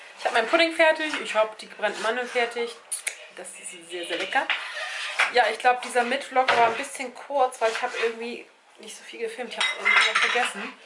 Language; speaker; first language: German; early bilingual, other home language; Turkish